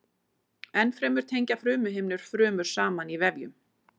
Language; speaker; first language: Icelandic; native; Icelandic